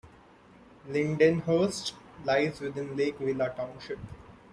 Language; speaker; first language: English; non-native, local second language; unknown